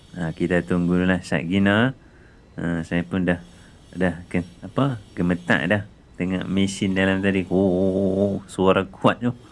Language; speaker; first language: Malay; non-native, related language; Indonesian